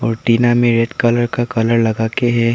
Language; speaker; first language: Hindi; non-native, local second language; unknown